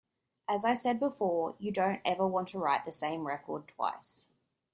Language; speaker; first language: English; native; English